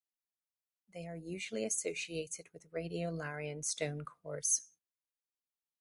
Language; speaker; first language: English; native; English